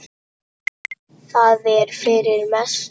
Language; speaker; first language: Icelandic; non-native, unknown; Polish